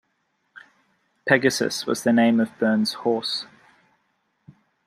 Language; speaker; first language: English; native; English